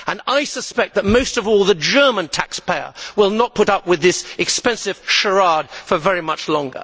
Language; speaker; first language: English; native; English